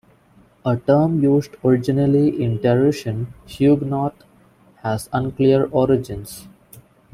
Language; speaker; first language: English; non-native, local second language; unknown